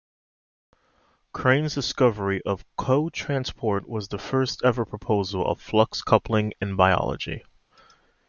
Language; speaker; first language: English; native; English